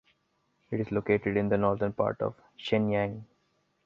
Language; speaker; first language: English; non-native, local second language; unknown